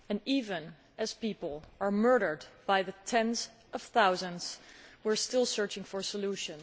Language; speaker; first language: English; non-native, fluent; Dutch